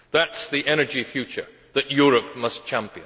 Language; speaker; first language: English; native; English